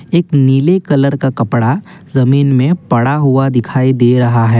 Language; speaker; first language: Hindi; non-native, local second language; Assamese